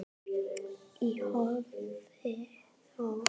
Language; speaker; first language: Icelandic; native; Icelandic